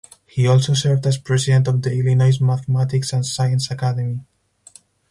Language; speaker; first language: English; non-native, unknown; Spanish